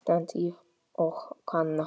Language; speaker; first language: Icelandic; non-native, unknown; Polish